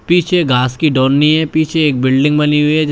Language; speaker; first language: Hindi; native; Hindi